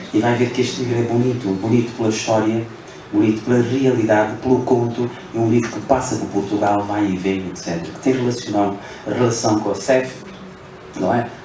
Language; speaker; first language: Portuguese; non-native, local second language; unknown